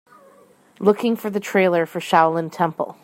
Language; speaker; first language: English; native; English